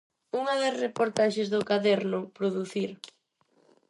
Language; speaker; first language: Galician; non-native, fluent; Spanish